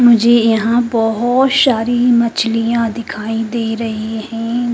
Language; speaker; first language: Hindi; native; Hindi